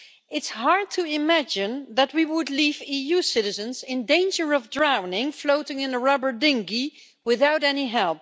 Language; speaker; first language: English; non-native, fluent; Dutch